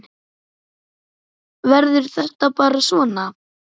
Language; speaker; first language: Icelandic; native; Icelandic